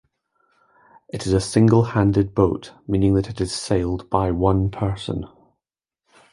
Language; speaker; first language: English; native; English